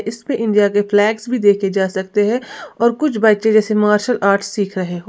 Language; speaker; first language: Hindi; native; Hindi